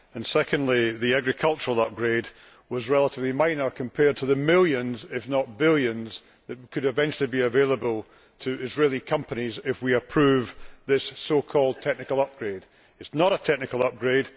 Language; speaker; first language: English; native; English